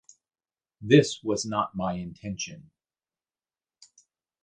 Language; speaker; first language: English; native; English